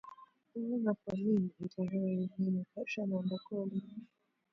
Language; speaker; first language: English; native; English